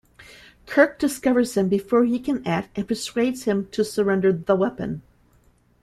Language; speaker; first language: English; native; English